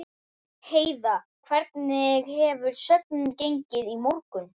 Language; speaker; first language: Icelandic; native; Icelandic